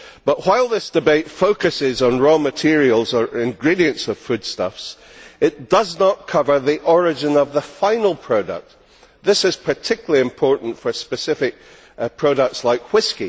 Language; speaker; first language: English; native; English